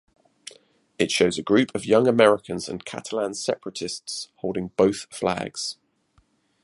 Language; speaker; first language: English; native; English